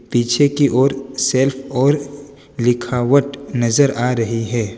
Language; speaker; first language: Hindi; non-native, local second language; Gujarati